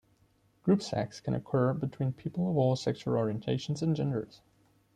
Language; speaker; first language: English; non-native, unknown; German